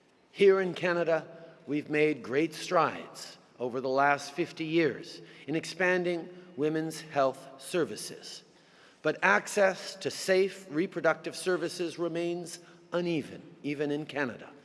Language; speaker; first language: English; native; English